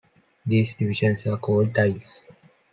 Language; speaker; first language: English; non-native, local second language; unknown